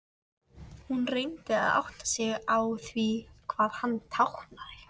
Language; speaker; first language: Icelandic; native; Icelandic